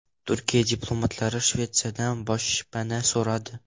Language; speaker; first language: Uzbek; non-native, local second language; Russian